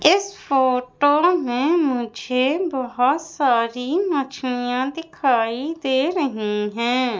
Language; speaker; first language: Hindi; native; Hindi